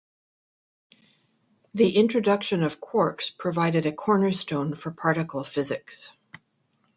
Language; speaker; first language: English; native; English